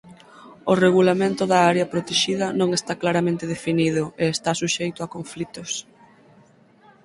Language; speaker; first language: Galician; native; Galician